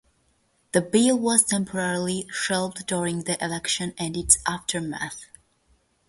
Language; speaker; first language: English; non-native, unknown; Georgian